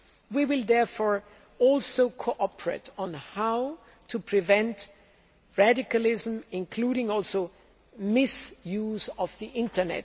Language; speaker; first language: English; non-native, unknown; German